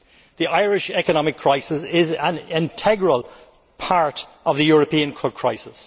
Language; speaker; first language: English; native; English